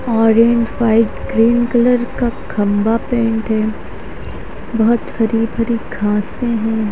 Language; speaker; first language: Hindi; native; Hindi